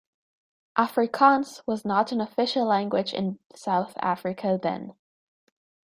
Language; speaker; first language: English; native; English